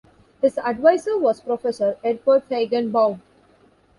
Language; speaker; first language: English; non-native, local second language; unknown